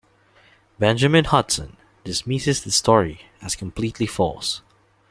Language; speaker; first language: English; non-native, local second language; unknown